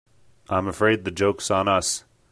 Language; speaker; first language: English; native; English